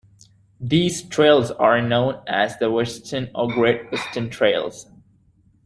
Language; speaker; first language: English; native; English